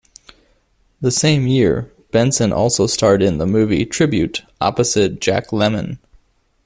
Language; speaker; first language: English; native; English